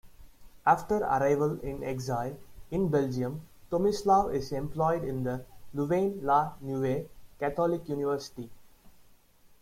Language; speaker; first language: English; non-native, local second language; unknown